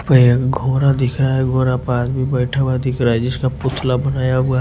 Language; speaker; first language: Hindi; non-native, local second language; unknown